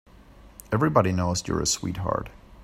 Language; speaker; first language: English; native; English